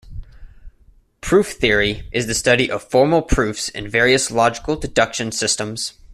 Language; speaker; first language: English; native; English